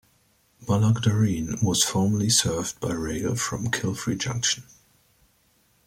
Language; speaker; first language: English; native; English